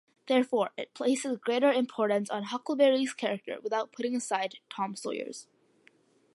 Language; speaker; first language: English; early bilingual, other home language; Malayalam